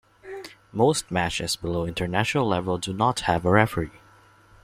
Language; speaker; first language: English; non-native, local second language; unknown